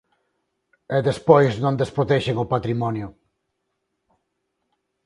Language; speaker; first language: Galician; non-native, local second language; Spanish